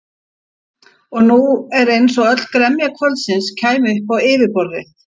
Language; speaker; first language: Icelandic; native; Icelandic